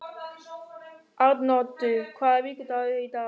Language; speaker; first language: Icelandic; non-native, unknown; German